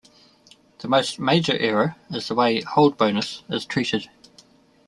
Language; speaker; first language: English; native; English